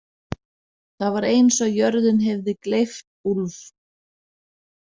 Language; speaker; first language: Icelandic; non-native, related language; Danish